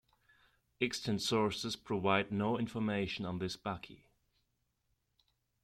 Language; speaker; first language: English; non-native, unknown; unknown